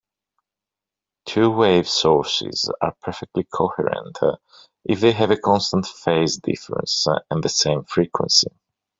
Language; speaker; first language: English; native; English